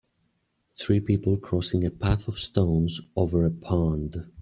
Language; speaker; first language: English; native; English